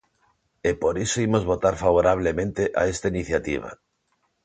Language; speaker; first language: Galician; non-native, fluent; Spanish